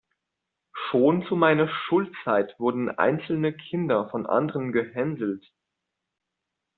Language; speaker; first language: German; non-native, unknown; French